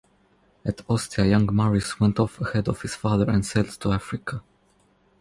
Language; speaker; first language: English; non-native, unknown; Croatian